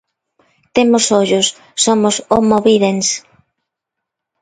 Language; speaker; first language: Galician; non-native, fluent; Spanish